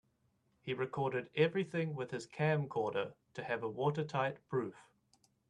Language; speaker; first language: English; native; English